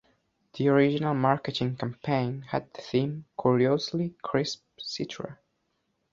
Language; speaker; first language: English; non-native, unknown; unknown